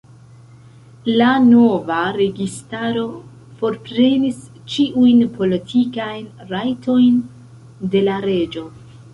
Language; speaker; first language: Esperanto; non-native, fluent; Central Kurdish